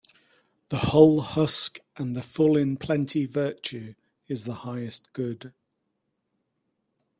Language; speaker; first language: English; native; English